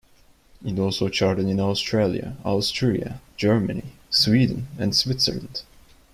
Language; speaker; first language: English; non-native, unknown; Turkish